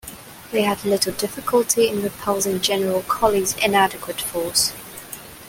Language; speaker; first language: English; non-native, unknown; Cantonese